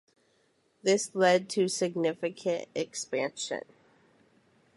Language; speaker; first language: English; native; English